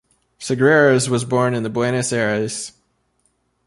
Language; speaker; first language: English; native; English